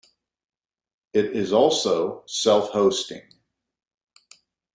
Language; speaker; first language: English; native; English